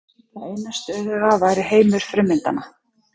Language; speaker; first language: Icelandic; native; Icelandic